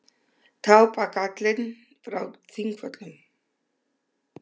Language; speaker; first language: Icelandic; native; Icelandic